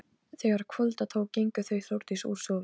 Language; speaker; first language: Icelandic; non-native, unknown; Polish